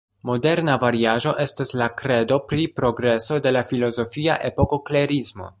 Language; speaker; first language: Esperanto; non-native, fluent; Polish